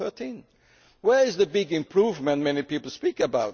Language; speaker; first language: English; non-native, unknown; German